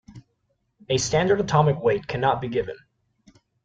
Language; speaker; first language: English; non-native, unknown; Spanish